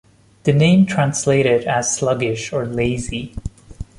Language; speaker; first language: English; non-native, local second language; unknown